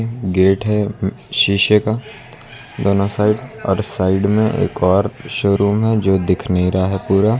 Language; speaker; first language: Hindi; native; Hindi